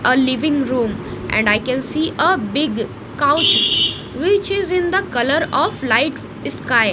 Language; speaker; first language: English; non-native, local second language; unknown